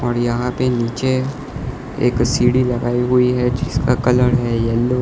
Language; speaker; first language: Hindi; non-native, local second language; Gujarati